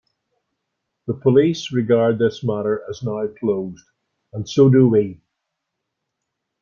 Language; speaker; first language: English; native; English